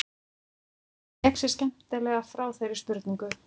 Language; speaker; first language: Icelandic; native; Icelandic